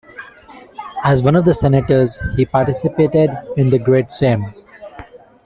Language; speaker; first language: English; non-native, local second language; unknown